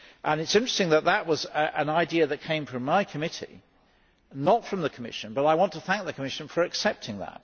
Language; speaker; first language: English; native; English